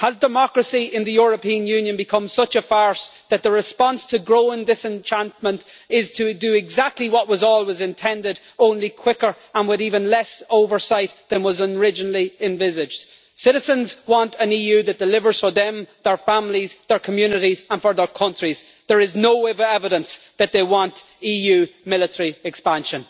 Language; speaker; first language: English; native; English